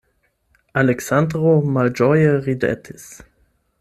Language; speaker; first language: Esperanto; non-native, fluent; German